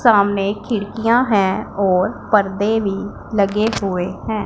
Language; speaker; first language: Hindi; non-native, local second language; Punjabi